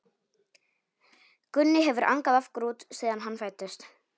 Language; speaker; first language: Icelandic; non-native, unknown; Polish